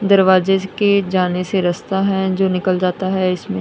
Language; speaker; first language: Hindi; non-native, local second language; Punjabi